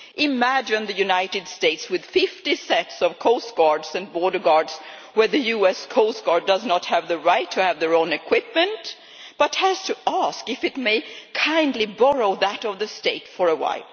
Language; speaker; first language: English; non-native, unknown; Swedish